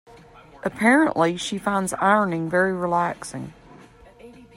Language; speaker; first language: English; native; English